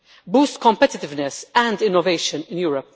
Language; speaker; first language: English; non-native, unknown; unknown